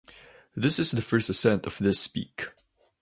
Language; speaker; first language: English; non-native, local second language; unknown